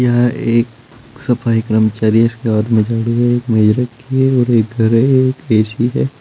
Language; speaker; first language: Hindi; native; Hindi